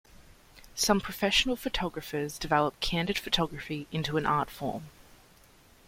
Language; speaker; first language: English; native; English